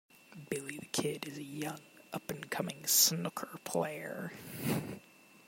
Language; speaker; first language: English; non-native, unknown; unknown